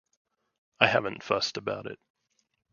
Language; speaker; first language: English; native; English